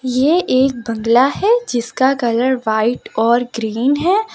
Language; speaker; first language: Hindi; non-native, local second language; Gujarati